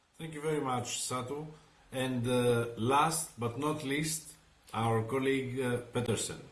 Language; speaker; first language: English; non-native, fluent; Greek